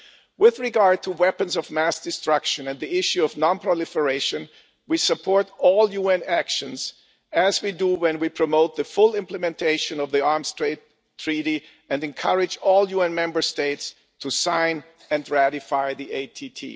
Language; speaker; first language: English; non-native, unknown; German